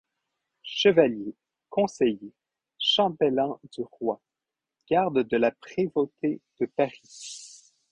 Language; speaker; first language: French; native; French